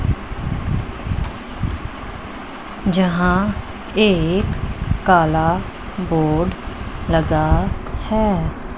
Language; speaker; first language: Hindi; non-native, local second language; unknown